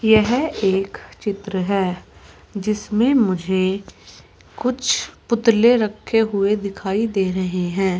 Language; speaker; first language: Hindi; native; Hindi